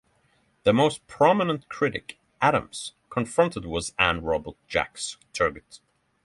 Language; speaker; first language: English; non-native, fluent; Norwegian